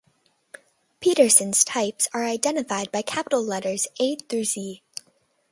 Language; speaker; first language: English; native; English